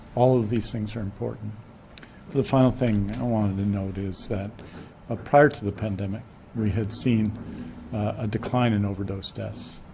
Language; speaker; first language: English; native; English